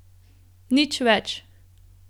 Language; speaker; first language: Slovenian; native; Slovenian